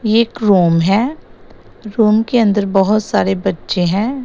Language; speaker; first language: Hindi; non-native, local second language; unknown